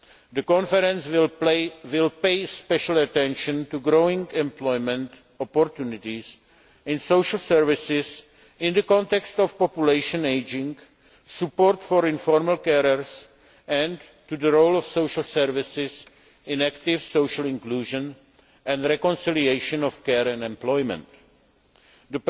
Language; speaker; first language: English; non-native, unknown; Czech